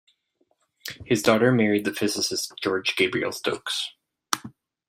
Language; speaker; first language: English; non-native, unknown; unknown